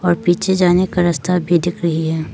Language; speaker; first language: Hindi; non-native, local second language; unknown